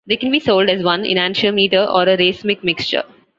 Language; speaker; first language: English; non-native, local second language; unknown